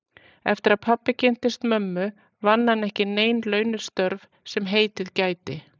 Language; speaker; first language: Icelandic; native; Icelandic